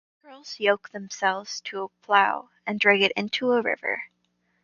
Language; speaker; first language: English; native; English